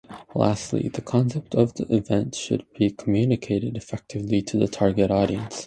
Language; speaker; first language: English; native; English